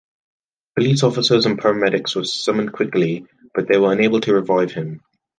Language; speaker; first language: English; native; English